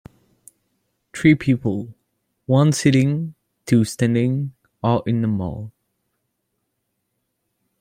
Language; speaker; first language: English; non-native, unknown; French